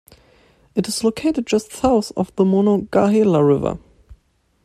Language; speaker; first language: English; non-native, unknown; German